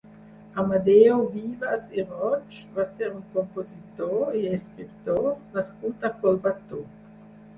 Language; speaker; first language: Catalan; non-native, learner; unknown